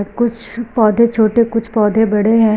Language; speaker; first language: Hindi; native; Hindi